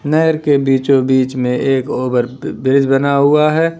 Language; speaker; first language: Hindi; native; Hindi